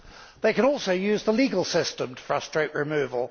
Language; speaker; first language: English; native; English